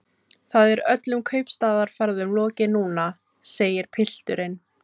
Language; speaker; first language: Icelandic; non-native, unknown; Filipino